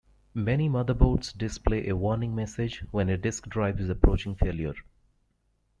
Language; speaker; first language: English; native; English